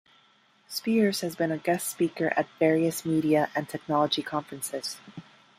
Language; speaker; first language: English; non-native, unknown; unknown